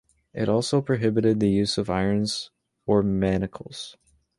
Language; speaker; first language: English; native; English